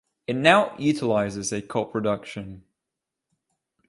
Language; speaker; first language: English; non-native, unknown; Italian